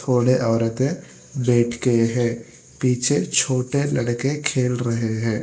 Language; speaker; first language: Hindi; non-native, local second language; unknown